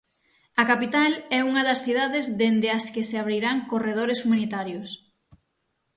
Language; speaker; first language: Galician; native; Galician